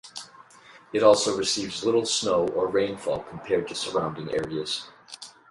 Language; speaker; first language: English; native; English